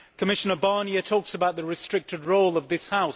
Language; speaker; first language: English; native; English